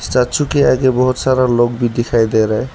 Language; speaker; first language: Hindi; non-native, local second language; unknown